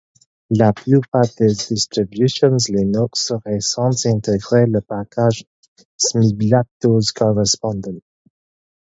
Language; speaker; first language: French; non-native, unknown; English